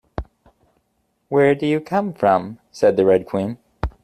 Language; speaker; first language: English; native; English